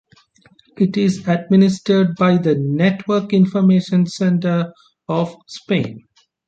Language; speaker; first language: English; non-native, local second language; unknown